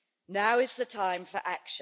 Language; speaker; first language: English; native; English